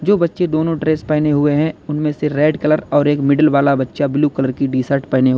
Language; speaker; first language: Hindi; native; Hindi